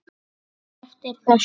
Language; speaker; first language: Icelandic; native; Icelandic